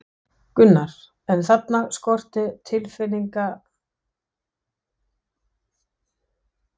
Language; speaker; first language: Icelandic; non-native, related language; Danish